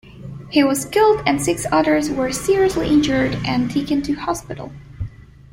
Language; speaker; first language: English; non-native, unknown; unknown